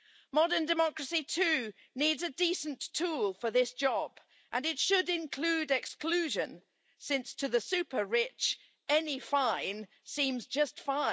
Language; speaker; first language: English; native; English